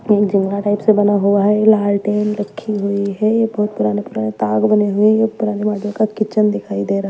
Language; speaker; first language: Hindi; non-native, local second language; Punjabi